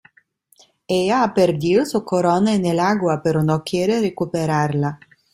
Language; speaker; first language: Spanish; non-native, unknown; Italian